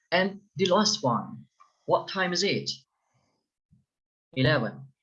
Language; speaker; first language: English; non-native, fluent; Turkish